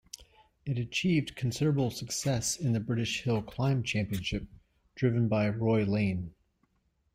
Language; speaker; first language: English; native; English